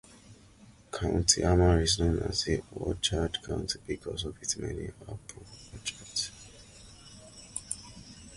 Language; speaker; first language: English; native; English